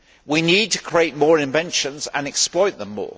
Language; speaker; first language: English; native; English